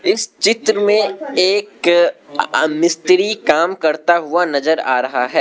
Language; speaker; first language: Hindi; non-native, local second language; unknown